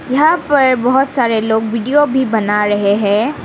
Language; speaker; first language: Hindi; non-native, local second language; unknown